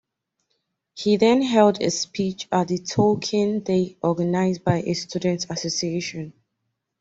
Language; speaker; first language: English; non-native, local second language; Yoruba